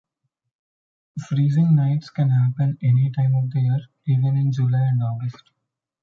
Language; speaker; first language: English; non-native, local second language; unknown